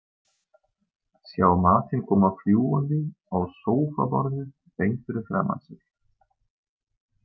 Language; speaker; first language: Icelandic; non-native, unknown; German